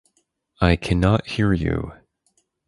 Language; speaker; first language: English; native; English